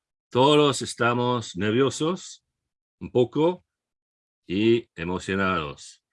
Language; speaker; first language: Spanish; non-native, fluent; English